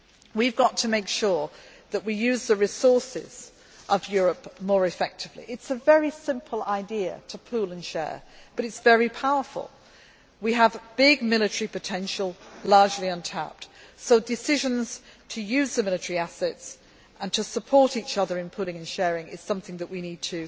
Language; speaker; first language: English; native; English